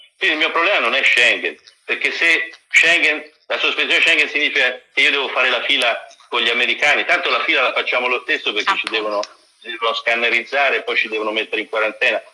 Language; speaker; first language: Italian; native; Italian